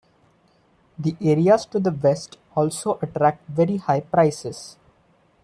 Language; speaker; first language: English; non-native, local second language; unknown